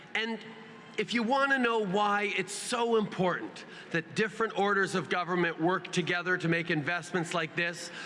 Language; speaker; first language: English; native; English